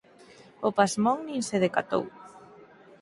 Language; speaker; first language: Galician; native; Galician